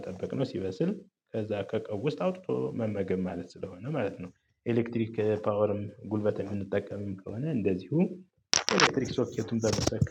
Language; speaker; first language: Amharic; native; Amharic